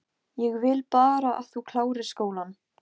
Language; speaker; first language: Icelandic; non-native, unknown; Polish